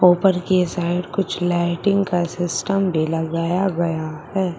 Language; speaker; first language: Hindi; native; Hindi